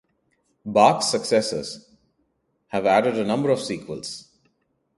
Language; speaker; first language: English; non-native, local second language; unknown